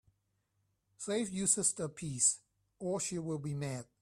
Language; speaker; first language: English; non-native, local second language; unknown